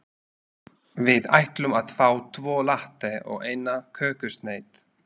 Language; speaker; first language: Icelandic; non-native, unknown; Slovak